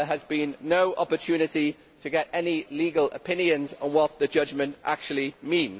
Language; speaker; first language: English; native; English